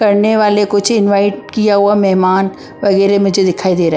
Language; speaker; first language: Hindi; non-native, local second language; Punjabi